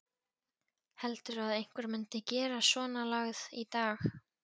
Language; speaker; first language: Icelandic; non-native, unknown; Polish